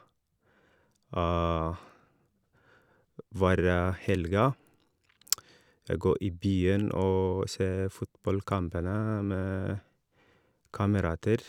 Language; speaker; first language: Norwegian; non-native, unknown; Oromo